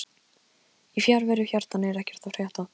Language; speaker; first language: Icelandic; non-native, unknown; Polish